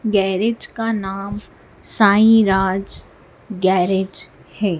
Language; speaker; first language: Hindi; native; Hindi